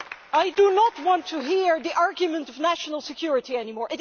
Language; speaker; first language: English; non-native, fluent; Dutch